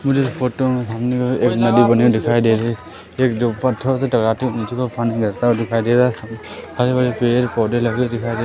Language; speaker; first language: Hindi; native; Hindi